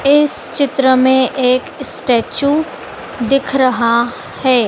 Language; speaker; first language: Hindi; native; Hindi